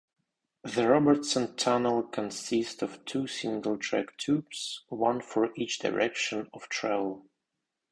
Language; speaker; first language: English; non-native, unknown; Russian